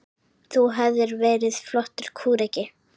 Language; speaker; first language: Icelandic; native; Icelandic